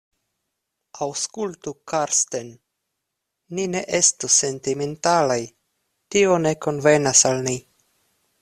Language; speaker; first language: Esperanto; non-native, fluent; Russian